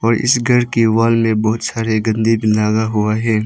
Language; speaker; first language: Hindi; non-native, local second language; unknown